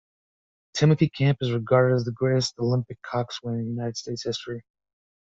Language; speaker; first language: English; native; English